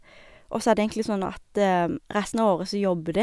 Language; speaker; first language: Norwegian; native; Norwegian